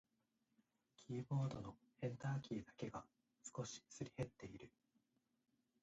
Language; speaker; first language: Japanese; native; Japanese